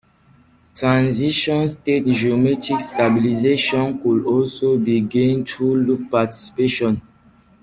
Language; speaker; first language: English; non-native, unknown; French